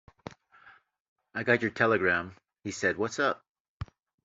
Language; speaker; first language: English; native; English